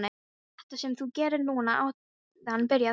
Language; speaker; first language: Icelandic; non-native, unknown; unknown